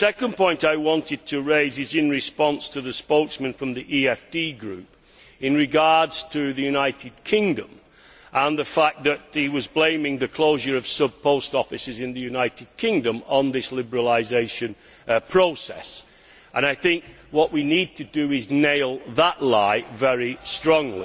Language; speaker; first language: English; native; English